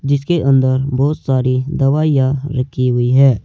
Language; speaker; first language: Hindi; native; Hindi